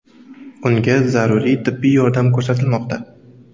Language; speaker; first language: Uzbek; non-native, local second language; Kara-Kalpak